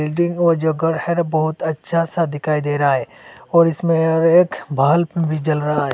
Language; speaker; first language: Hindi; non-native, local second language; Bangla